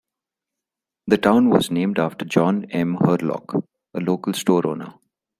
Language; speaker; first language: English; non-native, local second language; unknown